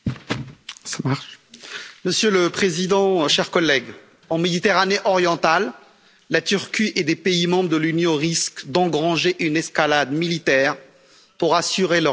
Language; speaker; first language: French; native; French